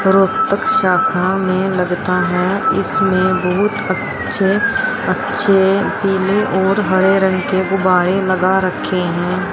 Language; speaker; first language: Hindi; native; Hindi